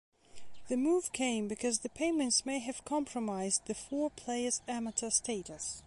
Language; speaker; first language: English; non-native, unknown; Belarusian